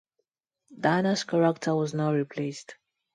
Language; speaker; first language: English; non-native, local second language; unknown